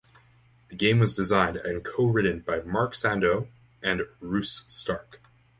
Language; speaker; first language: English; native; English